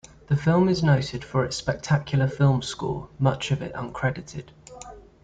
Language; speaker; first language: English; native; English